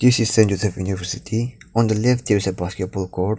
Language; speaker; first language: English; non-native, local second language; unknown